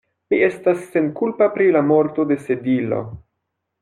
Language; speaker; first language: Esperanto; non-native, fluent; French